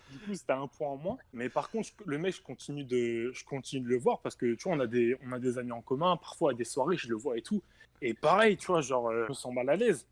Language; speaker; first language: French; native; French